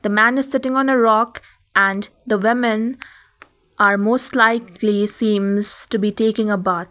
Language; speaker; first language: English; non-native, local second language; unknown